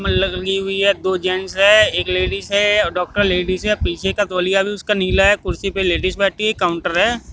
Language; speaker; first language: Hindi; native; Hindi